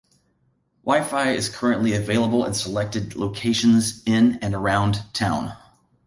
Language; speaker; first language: English; native; English